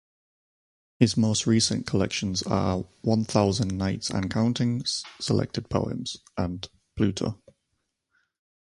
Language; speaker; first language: English; native; English